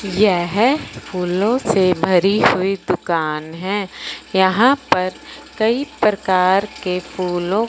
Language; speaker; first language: Hindi; non-native, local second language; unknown